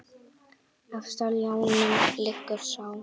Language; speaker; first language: Icelandic; native; Icelandic